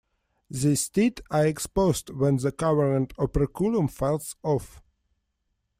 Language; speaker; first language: English; non-native, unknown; Russian